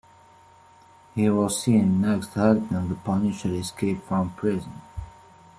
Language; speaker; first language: English; native; English